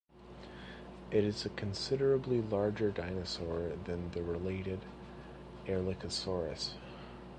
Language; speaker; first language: English; native; English